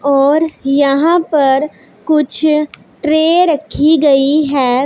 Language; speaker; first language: Hindi; non-native, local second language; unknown